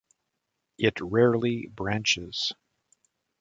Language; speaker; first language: English; native; English